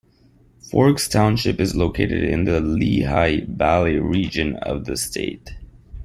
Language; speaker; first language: English; non-native, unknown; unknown